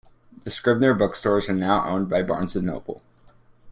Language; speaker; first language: English; native; English